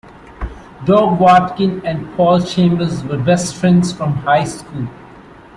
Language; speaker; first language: English; non-native, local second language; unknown